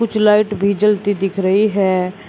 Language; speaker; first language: Hindi; native; Hindi